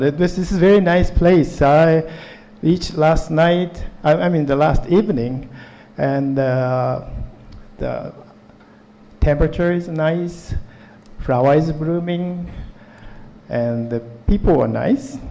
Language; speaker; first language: English; non-native, fluent; Japanese